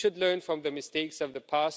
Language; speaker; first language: English; non-native, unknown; Romanian